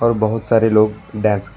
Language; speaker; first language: Hindi; non-native, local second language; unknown